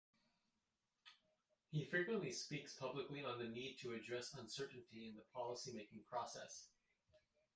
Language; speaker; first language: English; native; English